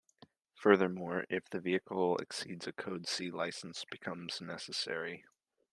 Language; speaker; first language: English; native; English